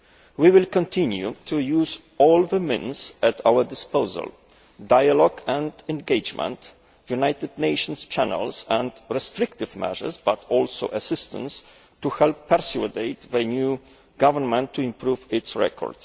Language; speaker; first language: English; native; English